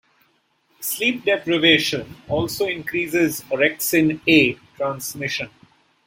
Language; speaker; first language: English; non-native, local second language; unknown